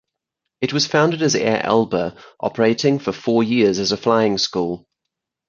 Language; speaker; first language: English; native; English